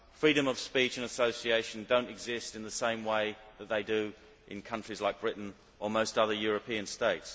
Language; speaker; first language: English; native; English